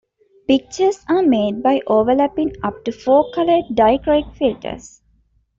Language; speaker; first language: English; non-native, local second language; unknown